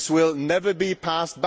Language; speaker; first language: English; non-native, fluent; Czech